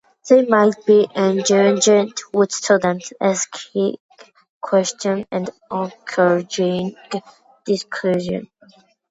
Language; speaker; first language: English; non-native, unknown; Georgian